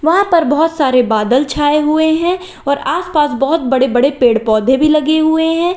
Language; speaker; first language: Hindi; native; Hindi